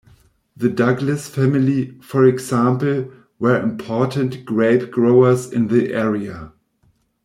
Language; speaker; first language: English; non-native, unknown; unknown